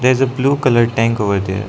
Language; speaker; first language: English; non-native, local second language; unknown